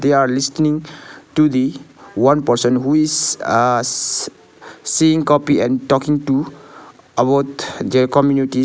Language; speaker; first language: English; non-native, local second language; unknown